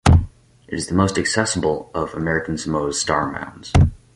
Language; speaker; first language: English; native; English